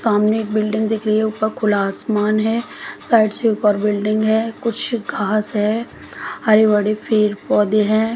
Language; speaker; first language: Hindi; native; Hindi